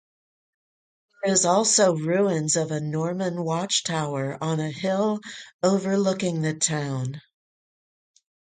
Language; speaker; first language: English; native; English